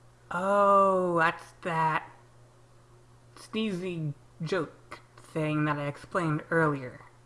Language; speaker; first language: English; native; English